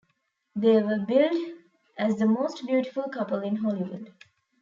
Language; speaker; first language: English; non-native, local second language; Tamil